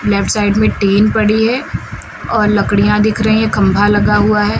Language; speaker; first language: Hindi; native; Hindi